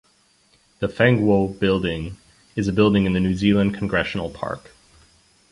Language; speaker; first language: English; native; English